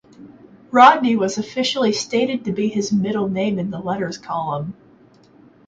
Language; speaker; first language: English; native; English